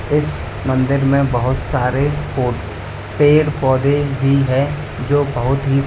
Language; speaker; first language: Hindi; native; Hindi